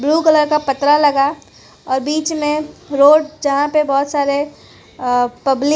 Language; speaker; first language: Hindi; non-native, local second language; Gujarati